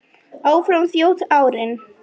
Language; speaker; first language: Icelandic; non-native, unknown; Polish